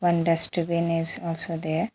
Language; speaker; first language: English; non-native, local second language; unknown